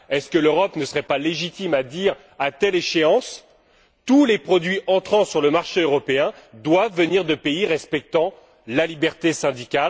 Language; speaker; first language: French; native; French